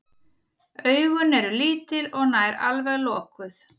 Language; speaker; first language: Icelandic; native; Icelandic